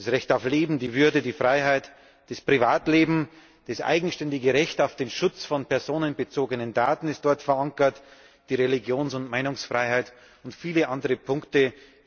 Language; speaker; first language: German; native; German